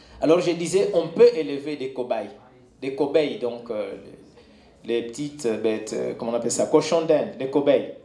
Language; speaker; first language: French; non-native, local second language; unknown